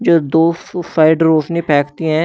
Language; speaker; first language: Hindi; native; Hindi